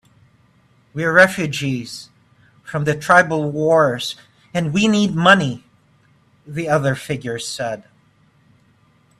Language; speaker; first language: English; non-native, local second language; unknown